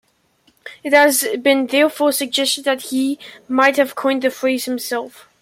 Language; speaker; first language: English; native; English